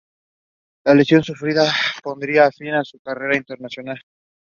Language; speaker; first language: English; non-native, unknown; Spanish